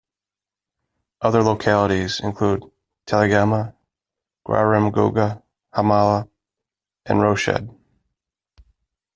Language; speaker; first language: English; native; English